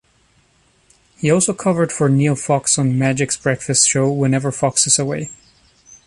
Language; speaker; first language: English; non-native, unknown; Spanish